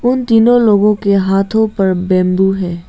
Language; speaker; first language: Hindi; non-native, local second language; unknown